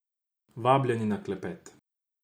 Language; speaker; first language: Slovenian; non-native, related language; Croatian